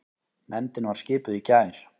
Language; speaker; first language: Icelandic; native; Icelandic